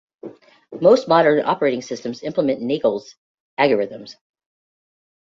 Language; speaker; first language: English; native; English